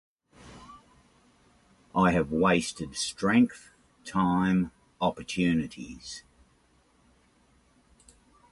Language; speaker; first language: English; native; English